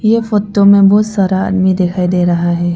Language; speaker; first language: Hindi; non-native, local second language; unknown